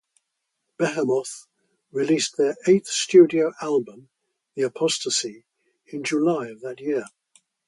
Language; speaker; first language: English; native; English